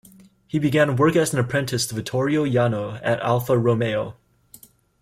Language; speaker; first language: English; native; English